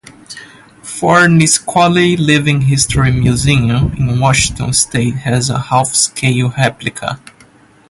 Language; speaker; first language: English; native; English